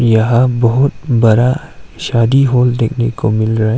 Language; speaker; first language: Hindi; non-native, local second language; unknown